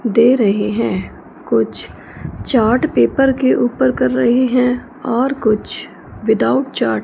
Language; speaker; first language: Hindi; non-native, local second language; Punjabi